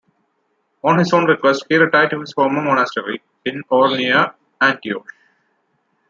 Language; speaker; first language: English; non-native, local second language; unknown